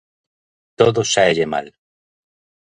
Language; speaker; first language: Galician; native; Galician